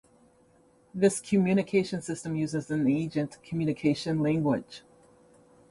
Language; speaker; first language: English; native; English